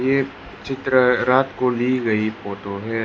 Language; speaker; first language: Hindi; non-native, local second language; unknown